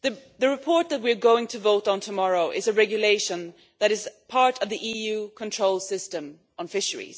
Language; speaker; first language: English; non-native, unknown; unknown